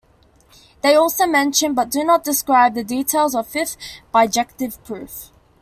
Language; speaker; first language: English; native; English